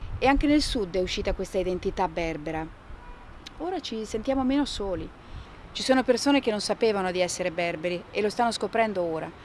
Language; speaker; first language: Italian; non-native, fluent; Kabyle